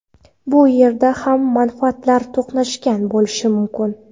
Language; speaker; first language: Uzbek; non-native, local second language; Kara-Kalpak